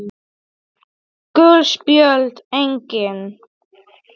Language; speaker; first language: Icelandic; non-native, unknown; Polish